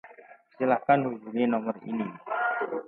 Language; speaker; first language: Indonesian; non-native, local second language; Javanese